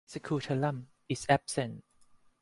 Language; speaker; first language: English; non-native, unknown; Thai